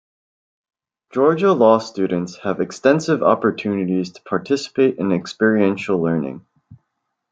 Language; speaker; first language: English; native; English